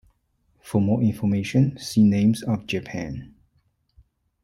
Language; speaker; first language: English; non-native, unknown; Chinese